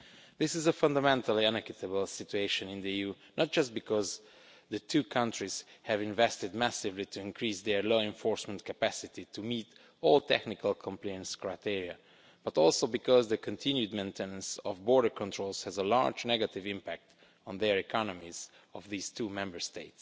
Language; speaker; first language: English; non-native, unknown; Romanian